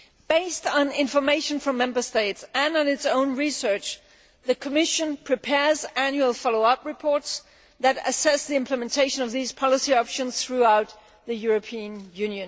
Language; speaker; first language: English; non-native, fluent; Danish